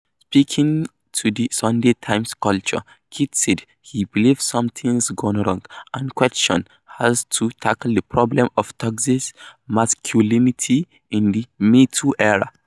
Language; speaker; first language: English; non-native, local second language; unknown